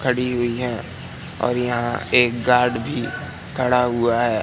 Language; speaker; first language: Hindi; native; Hindi